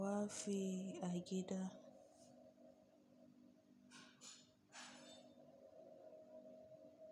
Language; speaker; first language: Hausa; native; Hausa